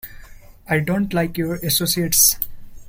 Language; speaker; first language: English; non-native, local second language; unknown